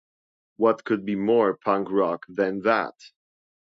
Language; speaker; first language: English; non-native, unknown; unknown